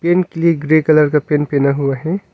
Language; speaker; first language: Hindi; non-native, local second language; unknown